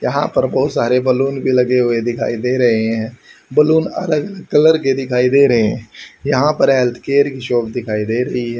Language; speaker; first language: Hindi; native; Hindi